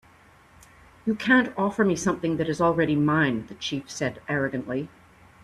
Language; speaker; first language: English; native; English